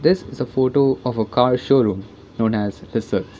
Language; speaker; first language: English; non-native, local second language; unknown